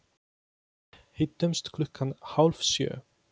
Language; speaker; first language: Icelandic; non-native, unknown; Polish